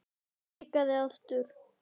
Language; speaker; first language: Icelandic; native; Icelandic